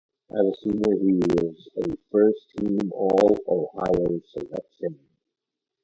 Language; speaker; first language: English; native; English